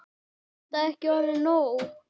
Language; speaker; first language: Icelandic; native; Icelandic